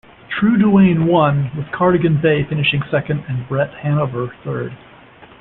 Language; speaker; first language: English; native; English